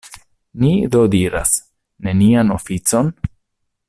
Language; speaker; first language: Esperanto; non-native, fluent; Italian